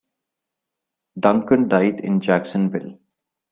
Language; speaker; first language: English; non-native, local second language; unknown